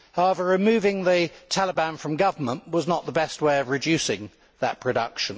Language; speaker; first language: English; native; English